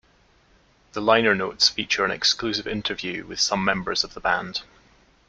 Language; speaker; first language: English; native; English